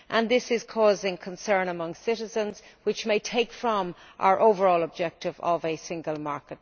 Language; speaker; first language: English; native; English